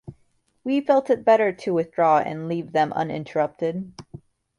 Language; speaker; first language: English; native; English